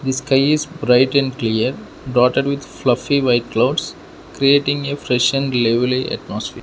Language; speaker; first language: English; non-native, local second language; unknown